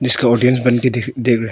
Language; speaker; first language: Hindi; early bilingual, other home language; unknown